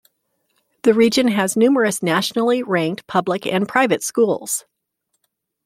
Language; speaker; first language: English; native; English